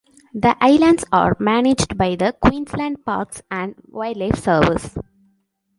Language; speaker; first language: English; non-native, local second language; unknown